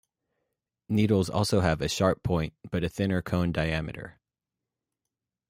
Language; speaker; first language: English; native; English